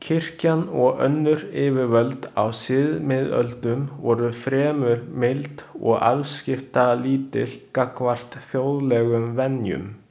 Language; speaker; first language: Icelandic; non-native, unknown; Chinese